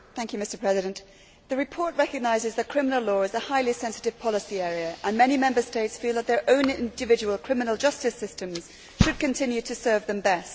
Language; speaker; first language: English; native; English